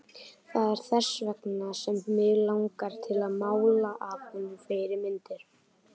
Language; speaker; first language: Icelandic; native; Icelandic